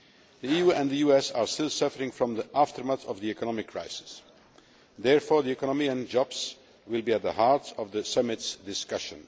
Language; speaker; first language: English; non-native, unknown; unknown